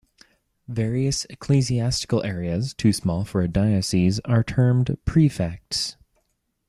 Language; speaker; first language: English; native; English